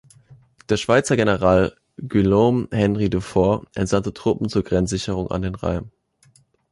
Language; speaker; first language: German; native; German